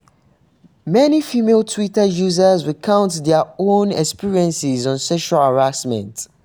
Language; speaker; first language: English; non-native, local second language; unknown